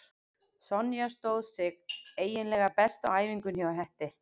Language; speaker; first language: Icelandic; native; Icelandic